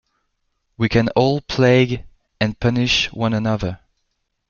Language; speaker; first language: English; non-native, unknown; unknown